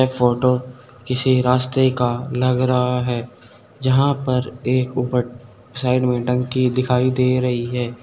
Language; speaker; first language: Hindi; native; Hindi